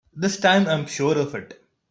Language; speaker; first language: English; non-native, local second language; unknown